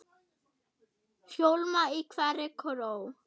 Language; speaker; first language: Icelandic; non-native, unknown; German